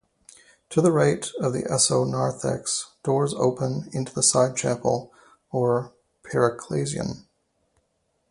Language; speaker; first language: English; native; English